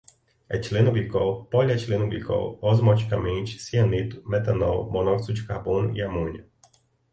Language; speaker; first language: Portuguese; native; Portuguese